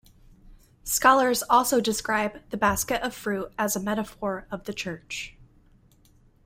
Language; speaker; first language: English; native; English